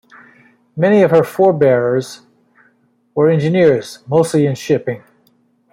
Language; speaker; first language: English; native; English